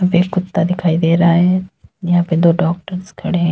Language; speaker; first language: Hindi; native; Hindi